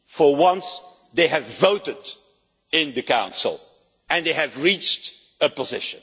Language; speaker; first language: English; non-native, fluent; Dutch